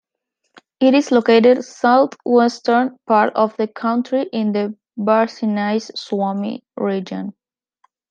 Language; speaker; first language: English; non-native, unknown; Spanish